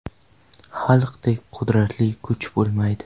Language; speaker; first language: Uzbek; non-native, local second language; Kara-Kalpak